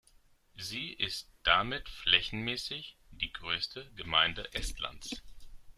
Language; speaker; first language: German; non-native, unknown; Greek